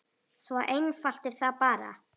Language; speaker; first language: Icelandic; native; Icelandic